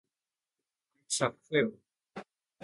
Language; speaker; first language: English; native; English